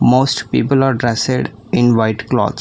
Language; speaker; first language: English; non-native, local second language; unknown